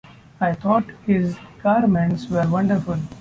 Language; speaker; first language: English; non-native, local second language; Marathi